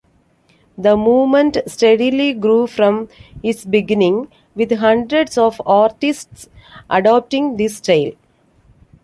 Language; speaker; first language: English; non-native, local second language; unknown